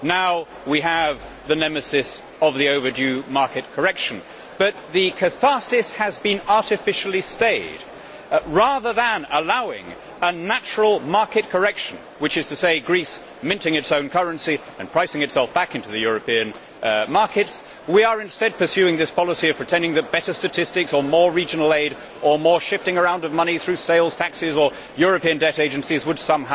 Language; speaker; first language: English; native; English